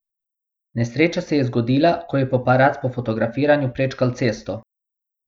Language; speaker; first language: Slovenian; non-native, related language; Bosnian